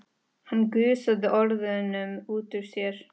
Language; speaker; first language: Icelandic; non-native, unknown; Spanish